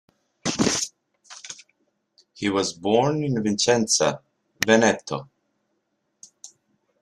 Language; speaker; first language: English; native; English